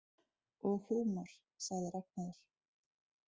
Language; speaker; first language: Icelandic; native; Icelandic